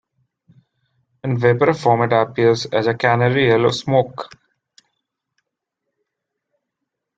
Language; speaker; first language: English; non-native, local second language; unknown